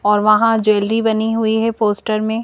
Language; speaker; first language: Hindi; native; Hindi